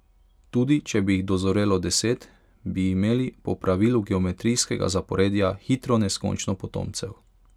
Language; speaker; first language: Slovenian; non-native, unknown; Hungarian